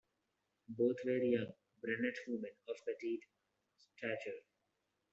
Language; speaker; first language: English; non-native, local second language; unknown